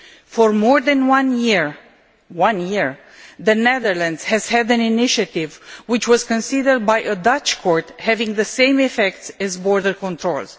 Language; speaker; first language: English; non-native, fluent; Romanian